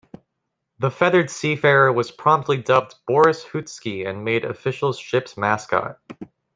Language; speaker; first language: English; native; English